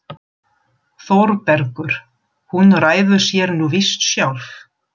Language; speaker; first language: Icelandic; non-native, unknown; German